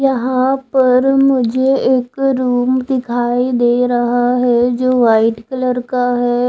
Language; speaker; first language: Hindi; non-native, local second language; Punjabi